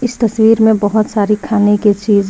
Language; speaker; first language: Hindi; native; Hindi